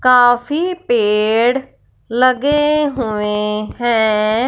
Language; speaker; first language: Hindi; non-native, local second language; Punjabi